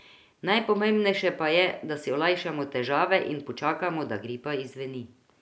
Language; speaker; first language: Slovenian; non-native, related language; Croatian